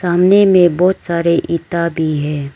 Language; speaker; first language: Hindi; non-native, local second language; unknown